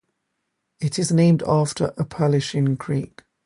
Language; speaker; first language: English; native; English